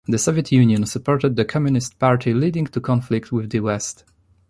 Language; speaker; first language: English; non-native, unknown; Polish